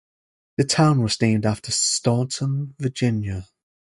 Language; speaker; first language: English; native; English